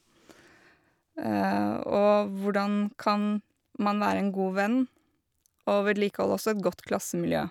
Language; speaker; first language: Norwegian; native; Norwegian